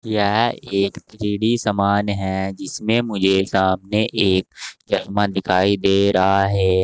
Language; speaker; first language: Hindi; native; Hindi